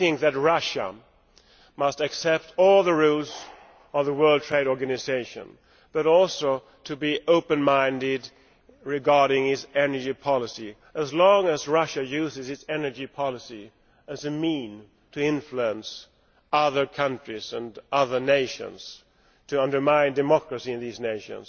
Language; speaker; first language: English; non-native, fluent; Swedish